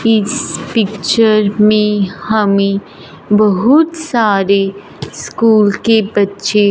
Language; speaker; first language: Hindi; non-native, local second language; Punjabi